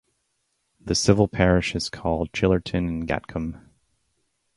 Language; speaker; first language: English; native; English